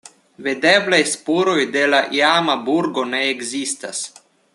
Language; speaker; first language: Esperanto; non-native, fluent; Russian